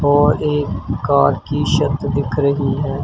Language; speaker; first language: Hindi; native; Hindi